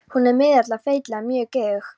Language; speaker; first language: Icelandic; non-native, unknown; Polish